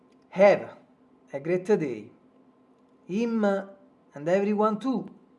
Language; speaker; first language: English; non-native, learner; Italian